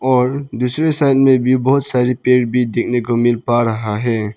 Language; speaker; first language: Hindi; non-native, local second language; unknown